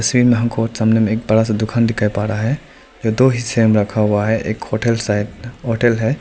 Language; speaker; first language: Hindi; non-native, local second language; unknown